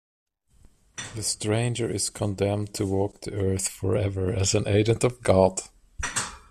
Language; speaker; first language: English; non-native, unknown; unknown